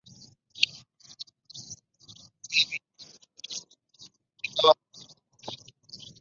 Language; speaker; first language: English; non-native, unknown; Spanish